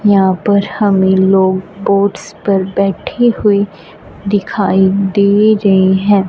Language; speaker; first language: Hindi; non-native, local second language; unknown